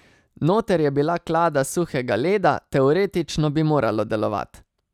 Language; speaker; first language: Slovenian; native; Slovenian